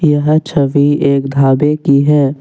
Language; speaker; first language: Hindi; non-native, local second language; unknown